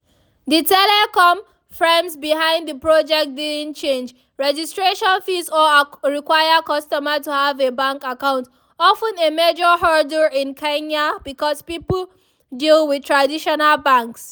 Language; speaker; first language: English; non-native, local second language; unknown